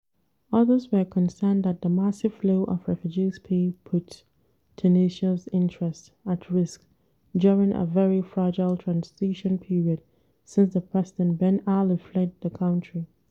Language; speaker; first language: English; non-native, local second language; Hausa